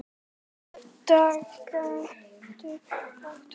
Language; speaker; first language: Icelandic; native; Icelandic